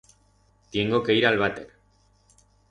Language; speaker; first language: Aragonese; non-native, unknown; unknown